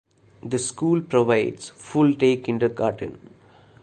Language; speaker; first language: English; non-native, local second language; Malayalam